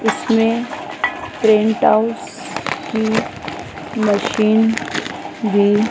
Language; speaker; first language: Hindi; native; Hindi